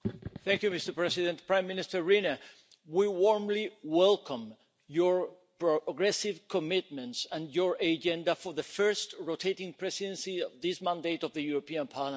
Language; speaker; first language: English; non-native, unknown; Spanish